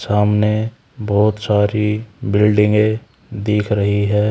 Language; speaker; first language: Hindi; native; Hindi